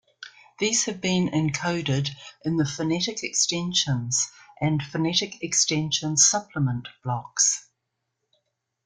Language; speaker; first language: English; native; English